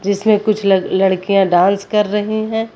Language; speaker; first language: Hindi; native; Hindi